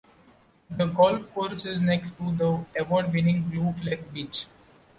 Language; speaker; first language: English; non-native, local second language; Marathi